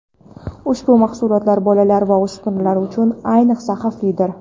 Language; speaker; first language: Uzbek; non-native, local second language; Kara-Kalpak